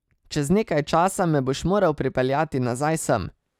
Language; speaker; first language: Slovenian; native; Slovenian